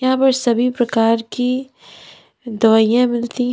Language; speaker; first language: Hindi; native; Hindi